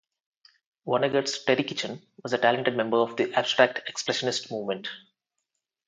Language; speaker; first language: English; non-native, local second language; Telugu